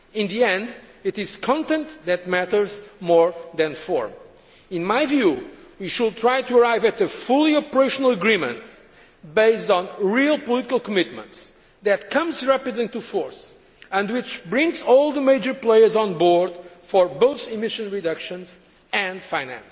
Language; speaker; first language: English; non-native, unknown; Portuguese